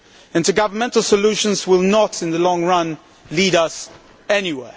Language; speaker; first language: English; non-native, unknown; Polish